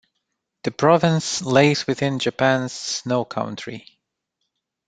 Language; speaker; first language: English; non-native, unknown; Romanian